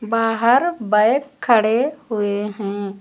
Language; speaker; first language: Hindi; native; Hindi